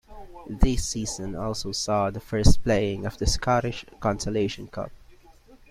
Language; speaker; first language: English; non-native, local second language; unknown